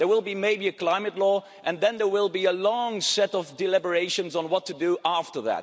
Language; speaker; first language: English; non-native, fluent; Dutch